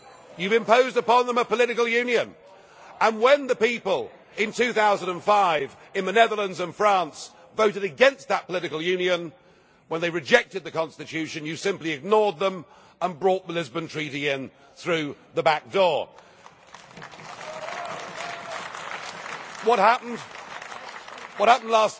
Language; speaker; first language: English; native; English